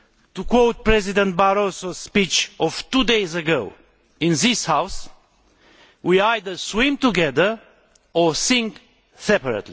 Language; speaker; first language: English; non-native, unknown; Romanian